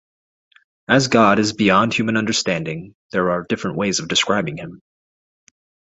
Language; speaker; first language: English; native; English